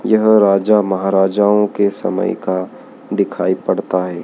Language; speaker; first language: Hindi; native; Hindi